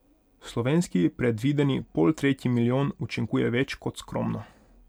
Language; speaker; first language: Slovenian; non-native, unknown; Hungarian